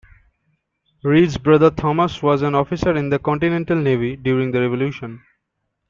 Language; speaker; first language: English; non-native, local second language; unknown